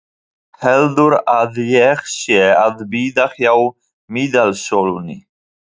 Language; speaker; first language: Icelandic; non-native, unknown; Polish